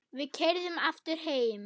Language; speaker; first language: Icelandic; non-native, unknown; German